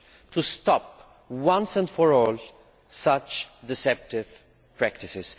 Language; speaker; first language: English; non-native, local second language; Maltese